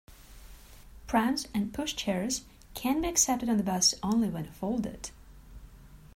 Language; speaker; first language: English; non-native, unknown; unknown